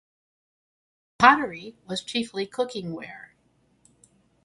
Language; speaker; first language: English; native; English